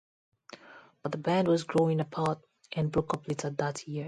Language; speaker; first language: English; non-native, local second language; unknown